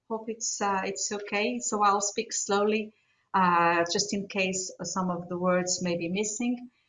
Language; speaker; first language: English; non-native, fluent; Portuguese